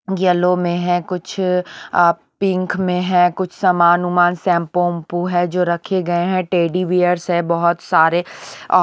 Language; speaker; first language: Hindi; native; Hindi